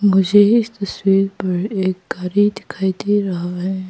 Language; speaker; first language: Hindi; non-native, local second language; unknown